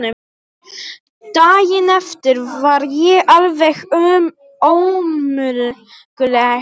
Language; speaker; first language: Icelandic; non-native, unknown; Polish